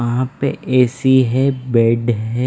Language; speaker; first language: Hindi; non-native, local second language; Punjabi